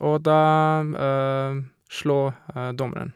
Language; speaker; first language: Norwegian; non-native, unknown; Portuguese